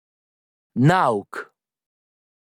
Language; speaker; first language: Slovenian; native; Slovenian